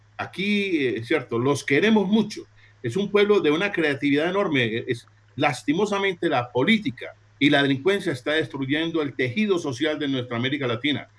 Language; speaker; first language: Spanish; native; Spanish